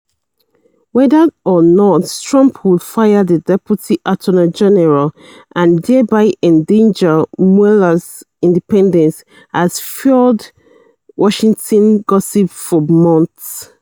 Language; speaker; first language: English; non-native, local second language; Yoruba